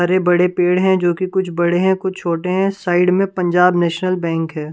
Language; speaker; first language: Hindi; non-native, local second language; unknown